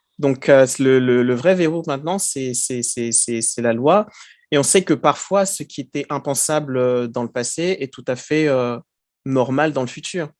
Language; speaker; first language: French; early bilingual, other home language; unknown